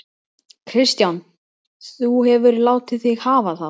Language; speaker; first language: Icelandic; native; Icelandic